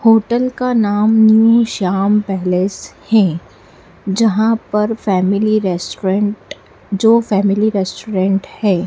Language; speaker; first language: Hindi; native; Hindi